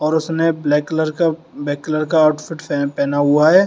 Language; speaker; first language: Hindi; native; Hindi